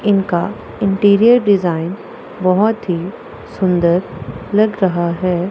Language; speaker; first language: Hindi; non-native, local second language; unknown